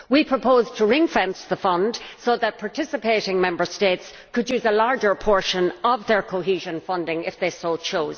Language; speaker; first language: English; native; English